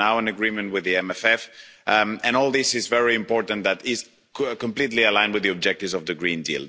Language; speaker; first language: English; non-native, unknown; Spanish